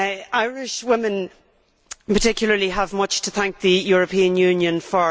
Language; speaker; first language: English; native; English